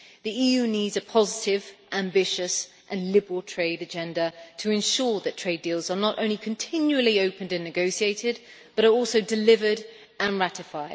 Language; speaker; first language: English; native; English